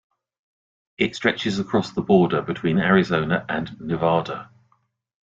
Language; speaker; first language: English; native; English